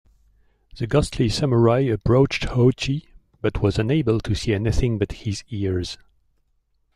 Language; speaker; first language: English; non-native, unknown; French